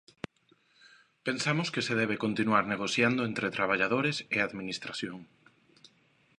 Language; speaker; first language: Galician; non-native, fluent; Spanish